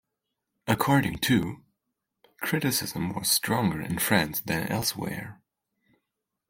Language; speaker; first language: English; non-native, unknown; German